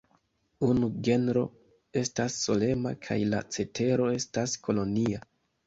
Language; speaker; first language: Esperanto; non-native, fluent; Kinyarwanda